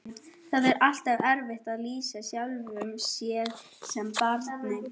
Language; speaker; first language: Icelandic; non-native, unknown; German